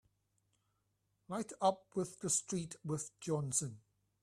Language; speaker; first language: English; non-native, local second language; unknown